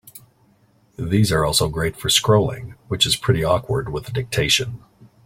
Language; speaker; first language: English; native; English